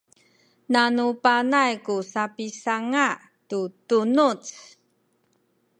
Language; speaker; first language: Sakizaya; non-native, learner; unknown